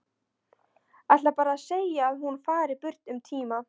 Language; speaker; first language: Icelandic; non-native, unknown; Polish